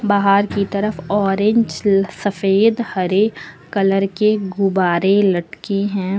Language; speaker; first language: Hindi; native; Hindi